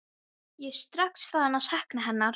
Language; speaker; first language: Icelandic; non-native, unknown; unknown